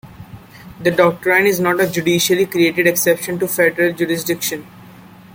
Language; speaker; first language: English; non-native, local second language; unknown